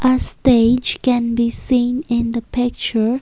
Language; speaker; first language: English; non-native, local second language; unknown